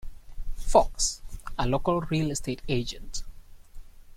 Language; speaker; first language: English; native; English